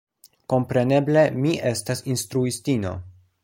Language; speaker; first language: Esperanto; non-native, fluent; Polish